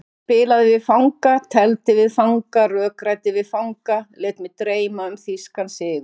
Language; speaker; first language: Icelandic; native; Icelandic